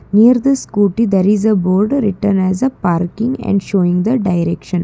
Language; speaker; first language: English; non-native, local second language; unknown